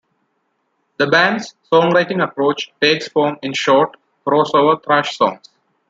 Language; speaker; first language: English; non-native, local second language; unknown